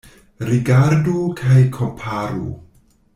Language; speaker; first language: Esperanto; non-native, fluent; German